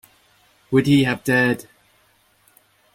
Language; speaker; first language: English; native; English